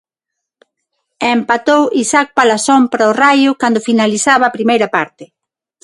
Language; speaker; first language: Galician; non-native, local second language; Spanish